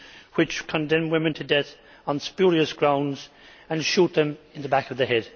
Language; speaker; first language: English; native; English